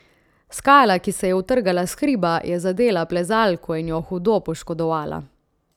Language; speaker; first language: Slovenian; native; Slovenian